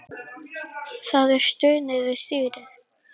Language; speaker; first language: Icelandic; native; Icelandic